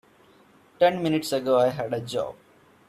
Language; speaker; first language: English; non-native, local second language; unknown